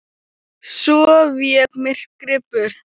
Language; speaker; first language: Icelandic; non-native, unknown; Thai